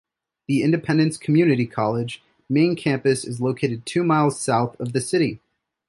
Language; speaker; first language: English; native; English